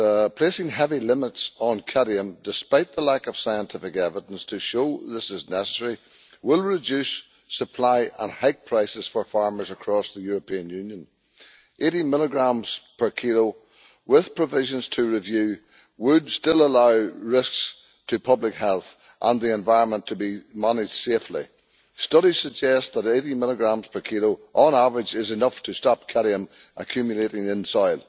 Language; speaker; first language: English; native; English